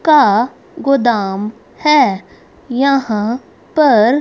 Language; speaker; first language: Hindi; native; Hindi